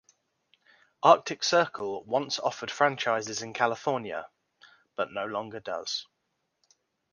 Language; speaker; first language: English; native; English